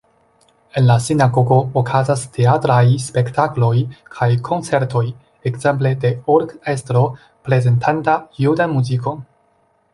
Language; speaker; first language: Esperanto; non-native, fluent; Chinese